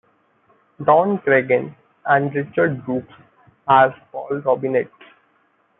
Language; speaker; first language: English; non-native, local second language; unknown